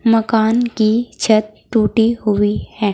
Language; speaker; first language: Hindi; native; Hindi